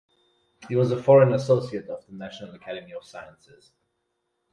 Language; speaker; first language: English; non-native, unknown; German